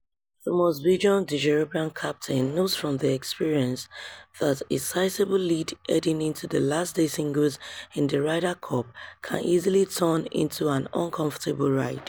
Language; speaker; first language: English; non-native, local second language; Yoruba